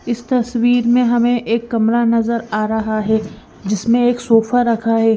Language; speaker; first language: Hindi; non-native, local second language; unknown